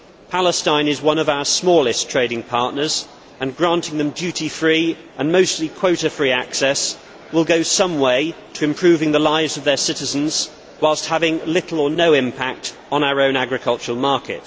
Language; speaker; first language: English; native; English